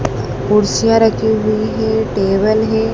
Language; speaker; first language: Hindi; native; Hindi